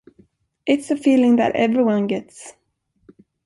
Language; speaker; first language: English; non-native, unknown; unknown